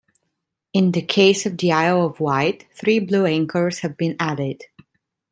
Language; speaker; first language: English; non-native, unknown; Italian